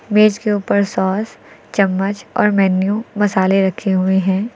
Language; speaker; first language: Hindi; native; Hindi